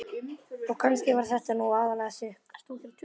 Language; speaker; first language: Icelandic; native; Icelandic